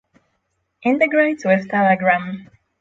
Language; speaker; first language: English; non-native, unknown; Polish